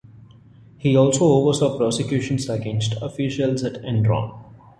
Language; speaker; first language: English; non-native, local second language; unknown